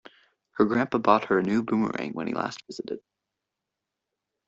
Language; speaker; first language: English; native; English